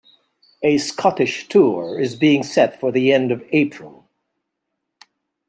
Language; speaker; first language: English; non-native, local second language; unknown